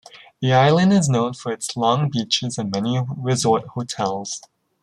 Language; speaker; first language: English; native; English